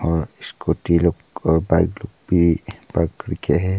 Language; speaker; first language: Hindi; early bilingual, other home language; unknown